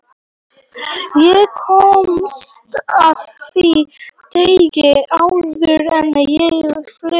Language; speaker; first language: Icelandic; non-native, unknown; Polish